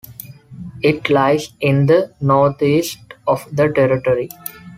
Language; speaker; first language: English; non-native, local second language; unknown